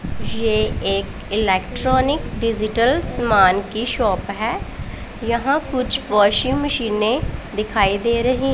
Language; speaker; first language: Hindi; non-native, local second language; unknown